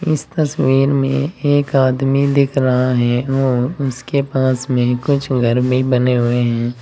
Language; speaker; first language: Hindi; native; Hindi